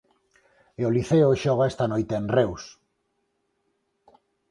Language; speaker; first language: Galician; non-native, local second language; Spanish